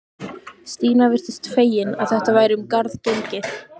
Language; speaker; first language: Icelandic; native; Icelandic